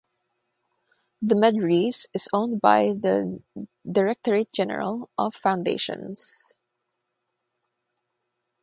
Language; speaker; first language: English; non-native, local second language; Filipino